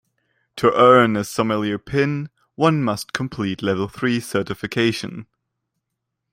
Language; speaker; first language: English; non-native, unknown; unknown